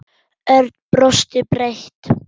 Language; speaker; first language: Icelandic; non-native, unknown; German